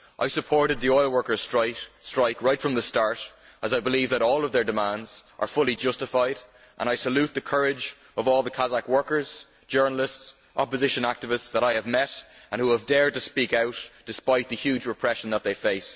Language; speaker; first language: English; native; English